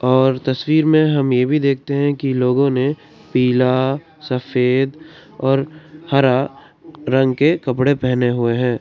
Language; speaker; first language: Hindi; non-native, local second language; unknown